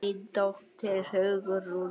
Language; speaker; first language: Icelandic; native; Icelandic